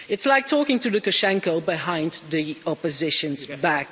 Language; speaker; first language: English; non-native, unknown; Dutch